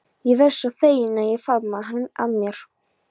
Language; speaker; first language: Icelandic; non-native, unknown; Polish